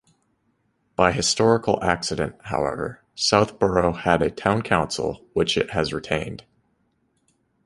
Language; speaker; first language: English; native; English